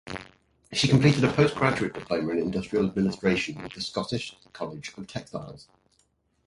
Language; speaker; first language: English; native; English